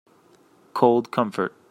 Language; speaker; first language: English; native; English